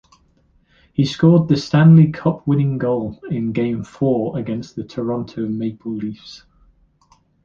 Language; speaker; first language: English; native; English